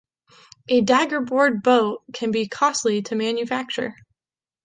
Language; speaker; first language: English; native; English